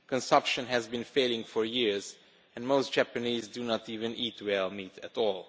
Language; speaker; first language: English; non-native, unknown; Romanian